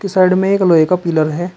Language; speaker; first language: Hindi; native; Hindi